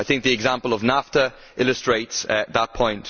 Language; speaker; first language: English; native; English